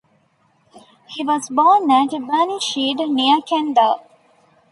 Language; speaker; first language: English; non-native, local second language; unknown